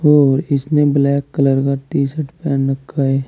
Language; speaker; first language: Hindi; native; Hindi